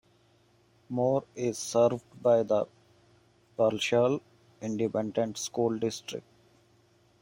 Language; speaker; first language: English; non-native, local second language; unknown